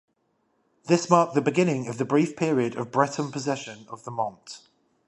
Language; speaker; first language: English; native; English